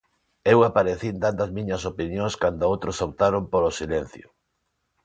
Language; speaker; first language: Galician; non-native, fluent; Spanish